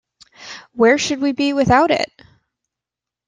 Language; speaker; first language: English; native; English